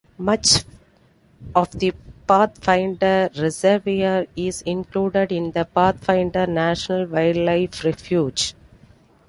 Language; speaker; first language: English; non-native, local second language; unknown